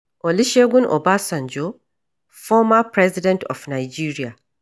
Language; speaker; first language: English; non-native, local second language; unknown